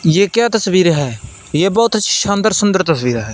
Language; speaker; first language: Hindi; non-native, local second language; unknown